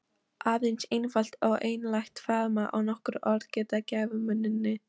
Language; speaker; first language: Icelandic; non-native, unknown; Polish